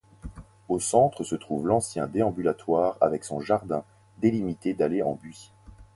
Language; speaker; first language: French; native; French